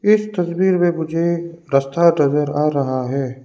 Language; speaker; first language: Hindi; non-native, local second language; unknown